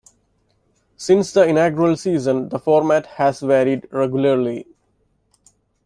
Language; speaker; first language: English; non-native, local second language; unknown